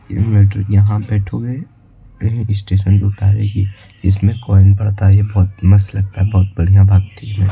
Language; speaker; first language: Hindi; native; Hindi